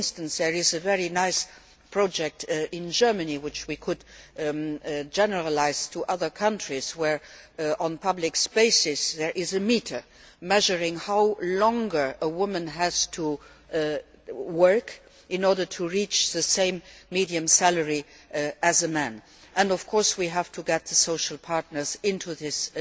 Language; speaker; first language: English; non-native, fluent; Luxembourgish